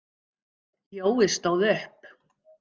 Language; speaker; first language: Icelandic; native; Icelandic